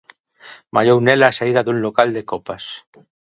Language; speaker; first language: Galician; native; Galician